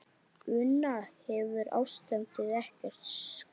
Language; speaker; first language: Icelandic; native; Icelandic